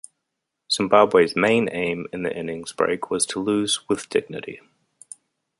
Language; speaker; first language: English; native; English